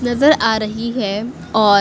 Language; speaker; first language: Hindi; native; Hindi